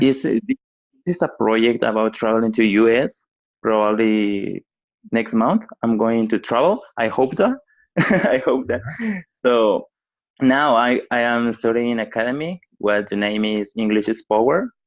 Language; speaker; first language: English; non-native, learner; Spanish